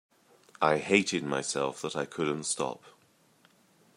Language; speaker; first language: English; native; English